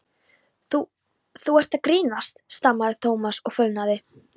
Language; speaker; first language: Icelandic; non-native, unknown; Polish